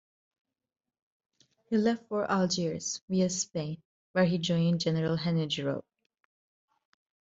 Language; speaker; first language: English; native; English